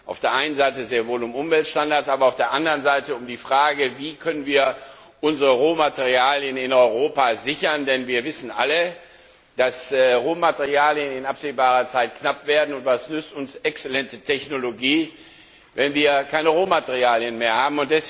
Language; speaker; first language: German; non-native, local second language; Luxembourgish